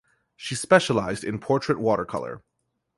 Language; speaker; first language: English; native; English